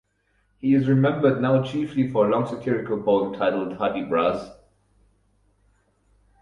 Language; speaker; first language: English; non-native, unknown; German